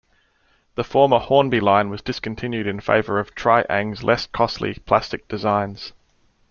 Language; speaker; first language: English; native; English